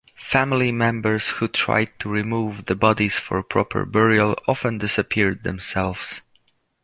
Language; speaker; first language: English; non-native, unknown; Polish